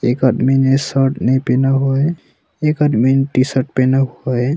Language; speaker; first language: Hindi; non-native, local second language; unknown